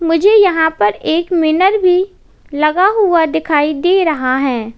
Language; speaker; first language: Hindi; native; Hindi